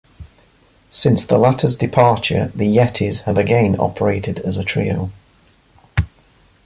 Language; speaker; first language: English; native; English